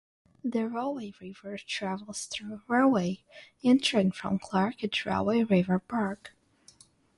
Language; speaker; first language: English; non-native, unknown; Russian